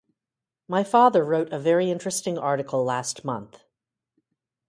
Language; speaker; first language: English; native; English